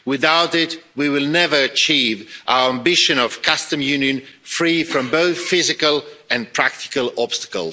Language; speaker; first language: English; non-native, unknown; Swedish